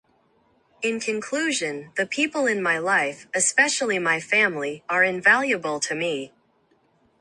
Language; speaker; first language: English; non-native, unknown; Japanese